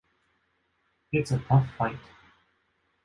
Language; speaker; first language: English; non-native, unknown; Japanese